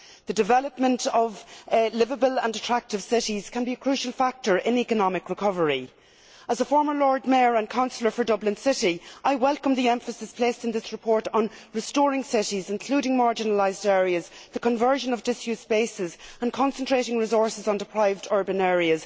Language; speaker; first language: English; native; English